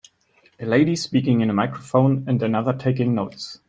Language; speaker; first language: English; non-native, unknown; German